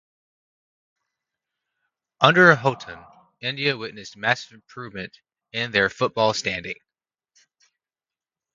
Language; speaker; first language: English; native; English